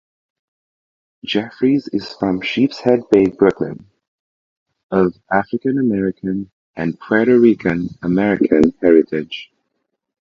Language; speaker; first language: English; non-native, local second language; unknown